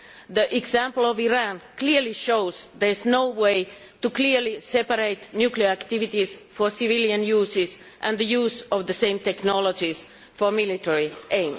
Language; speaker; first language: English; non-native, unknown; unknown